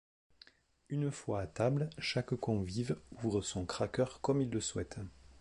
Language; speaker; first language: French; native; French